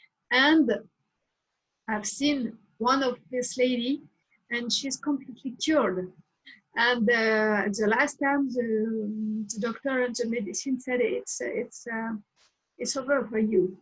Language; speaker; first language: English; non-native, learner; French